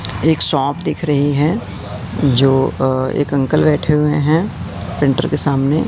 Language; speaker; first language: Hindi; native; Hindi